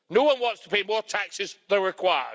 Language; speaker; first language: English; native; English